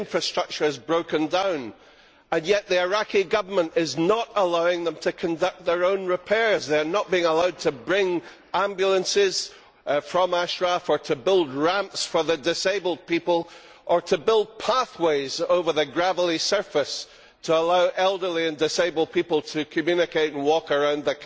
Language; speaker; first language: English; native; English